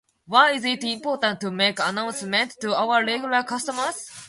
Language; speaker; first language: English; non-native, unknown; Japanese